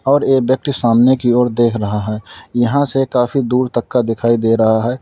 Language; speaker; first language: Hindi; native; Hindi